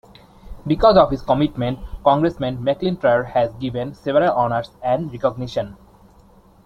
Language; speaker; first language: English; non-native, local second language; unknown